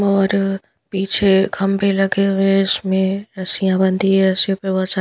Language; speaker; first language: Hindi; non-native, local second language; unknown